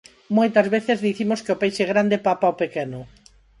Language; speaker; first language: Galician; non-native, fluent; Spanish